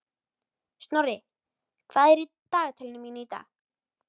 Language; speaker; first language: Icelandic; native; Icelandic